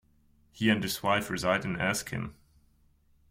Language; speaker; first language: English; non-native, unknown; German